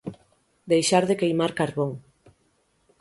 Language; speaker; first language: Galician; native; Galician